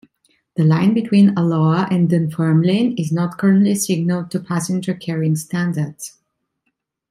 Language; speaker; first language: English; non-native, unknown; Italian